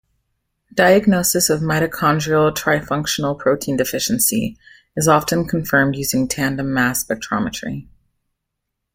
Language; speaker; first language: English; native; English